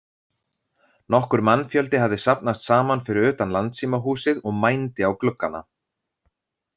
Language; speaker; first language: Icelandic; native; Icelandic